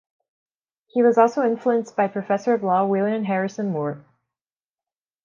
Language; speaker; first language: English; non-native, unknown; Portuguese